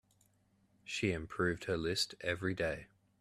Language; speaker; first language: English; native; English